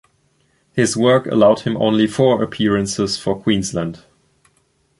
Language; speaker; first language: English; non-native, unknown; German